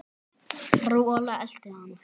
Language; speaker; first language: Icelandic; native; Icelandic